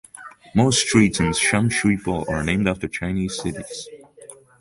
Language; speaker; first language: English; non-native, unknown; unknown